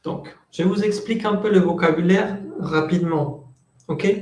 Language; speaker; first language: French; non-native, fluent; Spanish